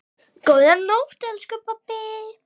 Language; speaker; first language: Icelandic; native; Icelandic